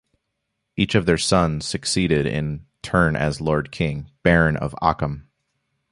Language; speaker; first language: English; native; English